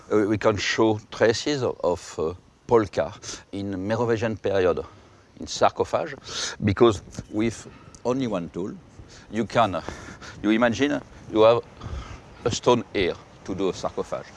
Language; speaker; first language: English; non-native, learner; French